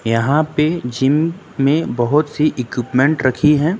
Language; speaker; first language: Hindi; native; Hindi